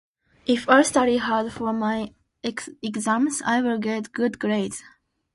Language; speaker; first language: English; non-native, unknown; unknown